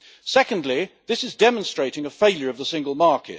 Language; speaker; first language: English; native; English